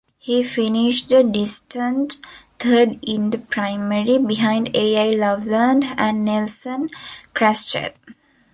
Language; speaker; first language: English; non-native, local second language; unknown